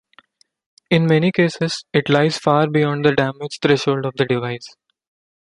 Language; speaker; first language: English; non-native, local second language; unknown